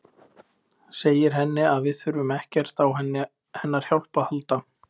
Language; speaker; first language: Icelandic; native; Icelandic